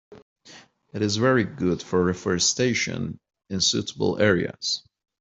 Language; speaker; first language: English; non-native, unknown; Persian